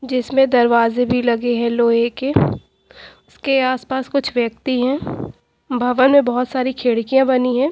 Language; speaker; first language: Hindi; native; Hindi